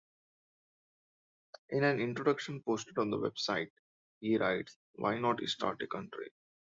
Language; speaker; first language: English; non-native, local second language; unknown